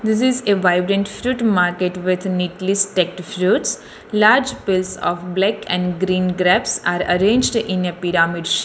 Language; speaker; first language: English; non-native, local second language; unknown